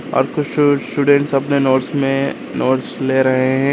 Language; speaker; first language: Hindi; non-native, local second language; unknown